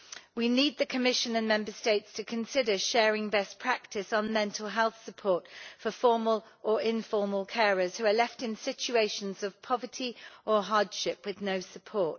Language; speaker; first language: English; native; English